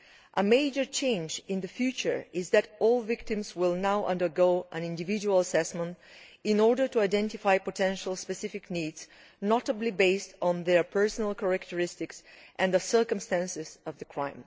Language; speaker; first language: English; non-native, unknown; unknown